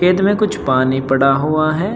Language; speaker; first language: Hindi; native; Hindi